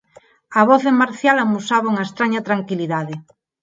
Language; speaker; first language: Galician; non-native, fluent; Spanish